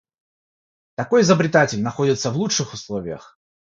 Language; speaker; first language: Russian; non-native, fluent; Georgian